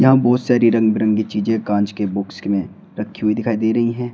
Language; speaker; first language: Hindi; native; Hindi